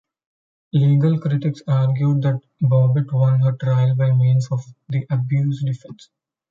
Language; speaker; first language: English; non-native, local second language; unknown